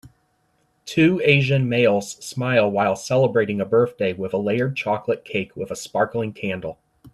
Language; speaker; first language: English; native; English